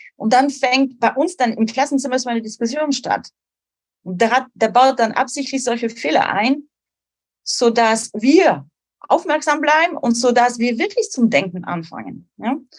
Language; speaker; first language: German; non-native, fluent; French